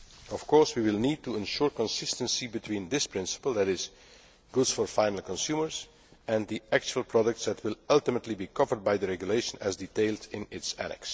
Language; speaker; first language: English; non-native, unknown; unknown